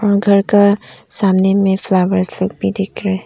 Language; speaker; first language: Hindi; non-native, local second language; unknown